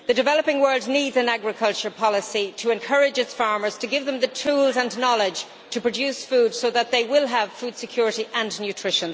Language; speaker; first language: English; native; English